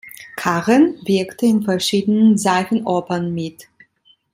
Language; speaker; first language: German; non-native, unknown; Italian